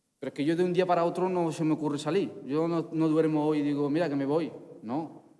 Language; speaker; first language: Spanish; non-native, fluent; Arabic